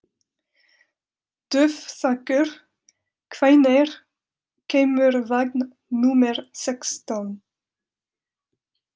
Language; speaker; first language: Icelandic; non-native, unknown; French